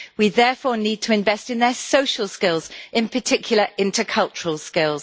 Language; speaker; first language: English; native; English